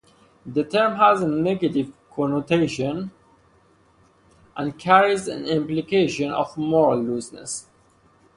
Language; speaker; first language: English; non-native, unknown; Persian